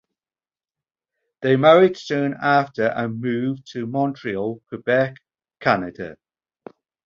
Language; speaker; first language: English; native; English